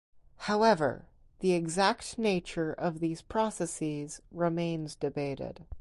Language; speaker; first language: English; native; English